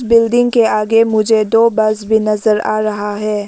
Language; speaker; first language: Hindi; non-native, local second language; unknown